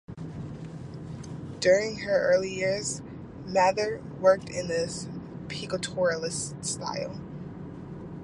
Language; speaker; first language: English; native; English